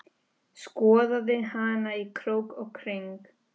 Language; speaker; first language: Icelandic; non-native, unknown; Spanish